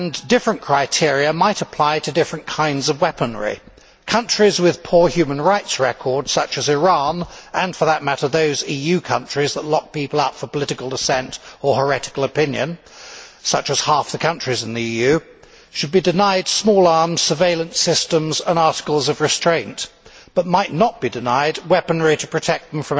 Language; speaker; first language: English; native; English